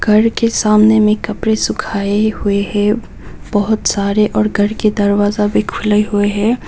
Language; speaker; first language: Hindi; non-native, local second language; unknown